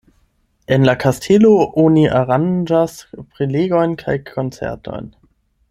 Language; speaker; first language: Esperanto; non-native, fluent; German